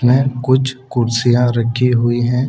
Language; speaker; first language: Hindi; native; Hindi